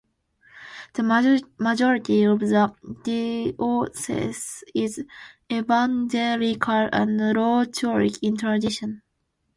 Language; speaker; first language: English; non-native, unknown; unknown